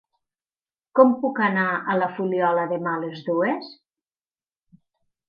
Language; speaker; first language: Catalan; native; Catalan